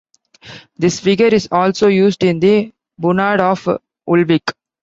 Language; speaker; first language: English; non-native, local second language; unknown